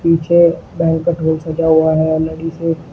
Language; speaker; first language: Hindi; native; Hindi